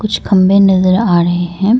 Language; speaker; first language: Hindi; non-native, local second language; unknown